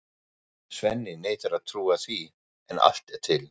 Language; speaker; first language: Icelandic; non-native, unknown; German